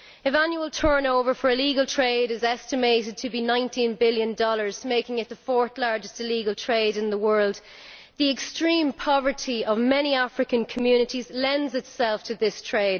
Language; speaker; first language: English; native; English